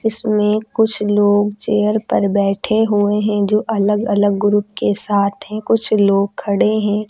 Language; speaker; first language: Hindi; native; Hindi